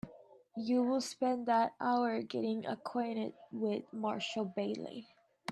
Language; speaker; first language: English; native; English